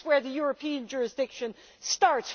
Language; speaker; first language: English; non-native, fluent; Dutch